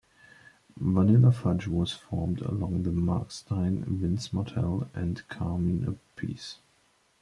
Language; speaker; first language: English; native; English